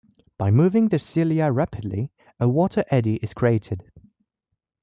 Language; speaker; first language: English; non-native, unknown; French